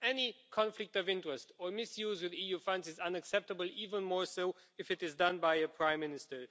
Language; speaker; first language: English; non-native, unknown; Romanian